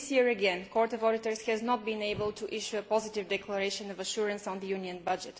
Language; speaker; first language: English; non-native, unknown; Bulgarian